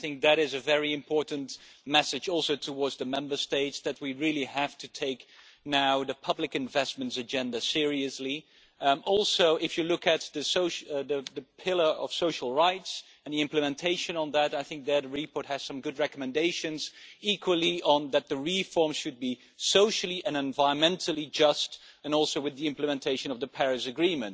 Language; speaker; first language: English; non-native, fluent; Dutch